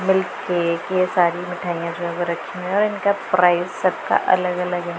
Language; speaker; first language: Hindi; non-native, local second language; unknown